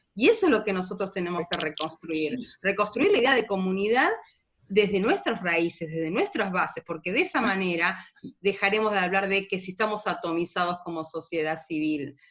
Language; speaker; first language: Spanish; native; Spanish